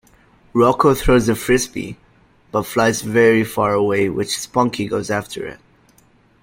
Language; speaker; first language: English; native; English